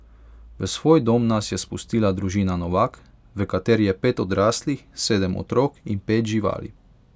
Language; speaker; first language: Slovenian; non-native, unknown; Hungarian